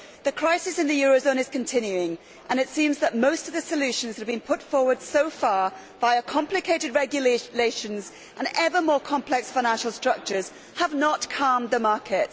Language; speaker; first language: English; native; English